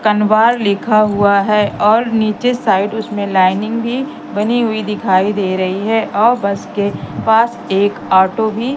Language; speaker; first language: Hindi; native; Hindi